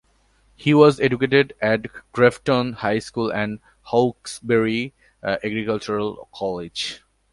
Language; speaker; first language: English; non-native, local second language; Bangla